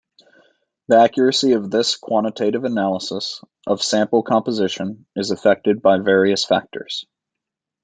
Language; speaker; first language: English; native; English